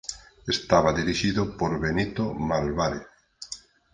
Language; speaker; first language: Galician; native; Galician